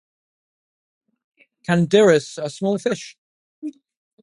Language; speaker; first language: English; non-native, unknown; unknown